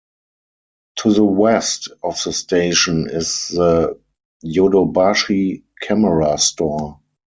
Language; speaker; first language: English; non-native, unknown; German